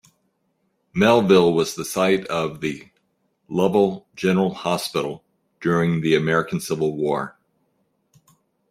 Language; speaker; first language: English; native; English